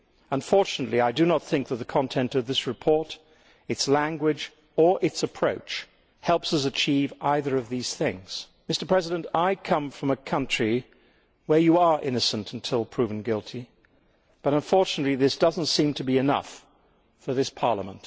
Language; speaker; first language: English; native; English